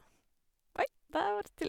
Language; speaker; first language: Norwegian; native; Norwegian